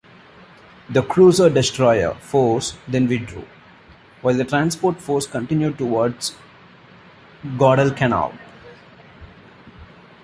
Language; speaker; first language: English; non-native, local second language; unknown